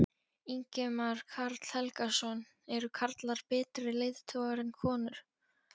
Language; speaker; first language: Icelandic; non-native, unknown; Polish